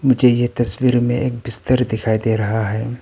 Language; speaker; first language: Hindi; non-native, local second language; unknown